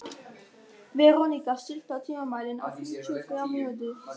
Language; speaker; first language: Icelandic; non-native, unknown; German